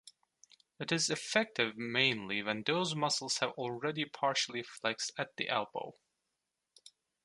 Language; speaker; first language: English; non-native, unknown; Turkish